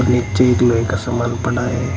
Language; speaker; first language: Hindi; native; Hindi